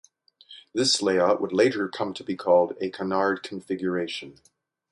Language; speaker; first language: English; native; English